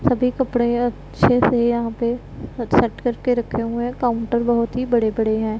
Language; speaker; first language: Hindi; non-native, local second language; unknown